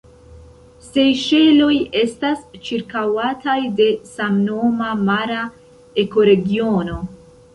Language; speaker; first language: Esperanto; non-native, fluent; Central Kurdish